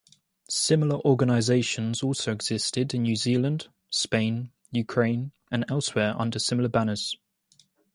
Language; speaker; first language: English; native; English